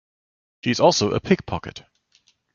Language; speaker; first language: English; non-native, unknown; German